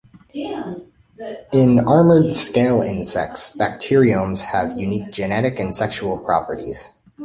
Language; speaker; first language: English; native; English